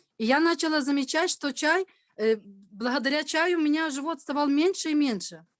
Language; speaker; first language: Russian; non-native, local second language; Ukrainian